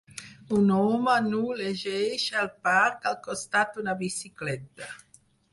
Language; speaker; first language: Catalan; non-native, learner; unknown